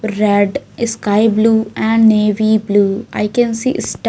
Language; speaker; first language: English; non-native, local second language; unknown